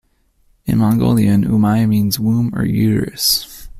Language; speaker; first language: English; native; English